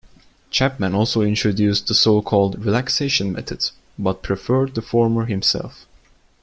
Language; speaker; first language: English; non-native, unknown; Turkish